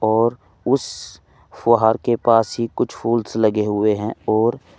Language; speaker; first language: Hindi; native; Hindi